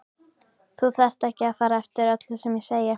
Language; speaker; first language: Icelandic; native; Icelandic